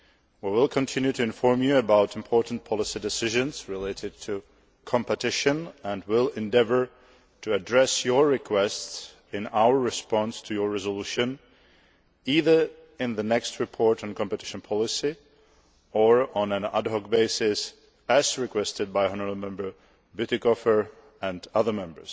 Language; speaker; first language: English; non-native, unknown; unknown